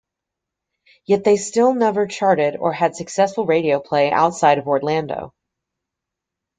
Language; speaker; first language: English; native; English